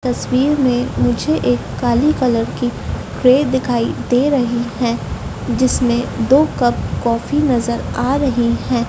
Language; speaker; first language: Hindi; native; Hindi